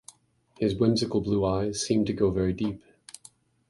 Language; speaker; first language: English; native; English